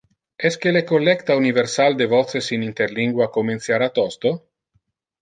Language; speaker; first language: Interlingua; non-native, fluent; Italian